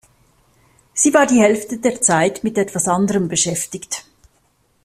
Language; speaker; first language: German; native; German